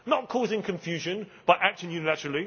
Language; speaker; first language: English; native; English